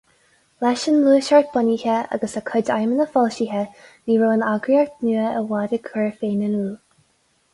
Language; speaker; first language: Irish; non-native, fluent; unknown